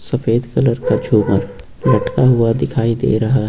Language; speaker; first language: Hindi; native; Hindi